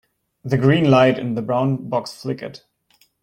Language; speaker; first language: English; non-native, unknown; German